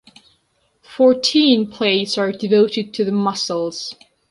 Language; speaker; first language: English; non-native, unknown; Georgian